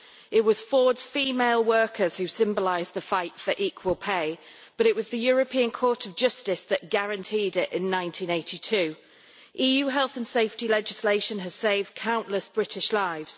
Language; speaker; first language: English; native; English